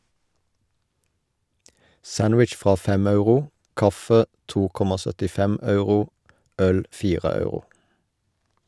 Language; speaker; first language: Norwegian; native; Norwegian